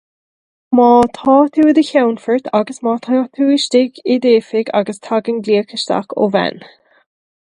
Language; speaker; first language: Irish; non-native, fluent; English